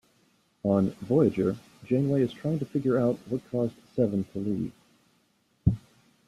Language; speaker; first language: English; native; English